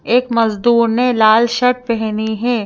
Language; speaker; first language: Hindi; native; Hindi